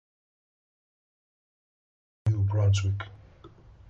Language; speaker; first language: English; native; English